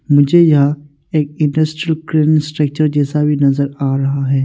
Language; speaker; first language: Hindi; early bilingual, other home language; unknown